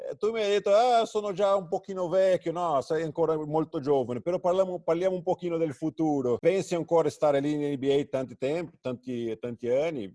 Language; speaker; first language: Italian; non-native, fluent; Portuguese